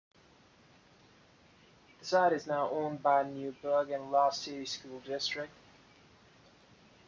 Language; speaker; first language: English; native; English